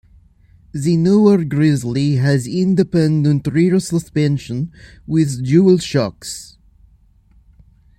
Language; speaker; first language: English; native; English